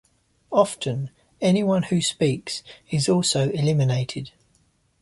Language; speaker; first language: English; native; English